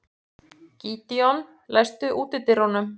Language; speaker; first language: Icelandic; native; Icelandic